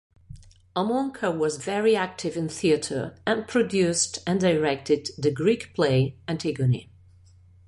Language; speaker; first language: English; non-native, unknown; Catalan